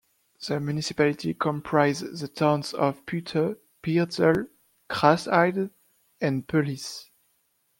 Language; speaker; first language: English; non-native, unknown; French